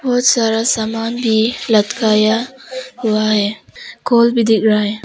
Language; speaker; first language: Hindi; non-native, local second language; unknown